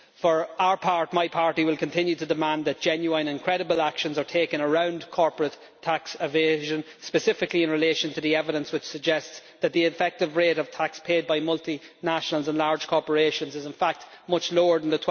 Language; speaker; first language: English; native; English